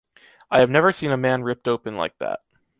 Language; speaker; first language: English; native; English